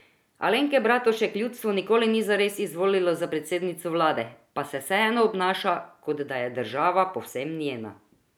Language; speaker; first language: Slovenian; non-native, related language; Croatian